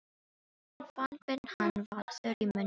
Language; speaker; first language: Icelandic; non-native, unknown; Filipino